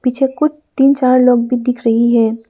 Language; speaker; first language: Hindi; non-native, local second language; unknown